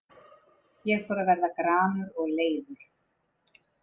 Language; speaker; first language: Icelandic; native; Icelandic